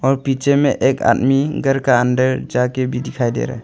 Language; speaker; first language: Hindi; non-native, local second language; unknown